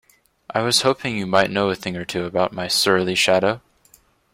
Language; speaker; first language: English; native; English